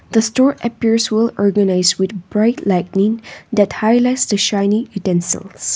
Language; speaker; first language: English; non-native, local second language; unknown